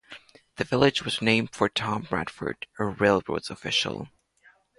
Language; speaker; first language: English; non-native, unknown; Latvian